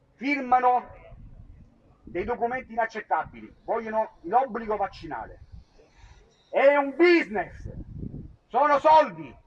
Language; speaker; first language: Italian; native; Italian